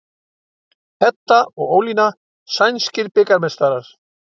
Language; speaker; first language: Icelandic; native; Icelandic